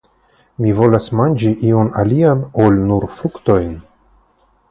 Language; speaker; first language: Esperanto; non-native, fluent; Russian